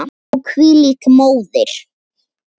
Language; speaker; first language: Icelandic; native; Icelandic